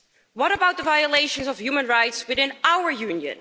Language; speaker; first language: English; non-native, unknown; Dutch